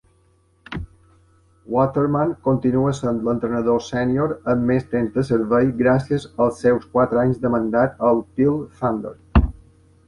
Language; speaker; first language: Catalan; native; Catalan